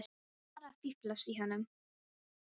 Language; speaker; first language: Icelandic; non-native, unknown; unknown